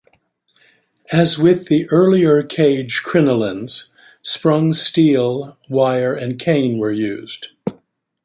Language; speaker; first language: English; native; English